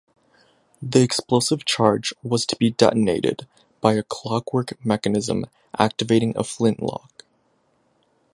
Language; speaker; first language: English; native; English